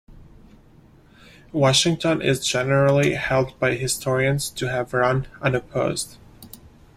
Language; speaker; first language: English; native; English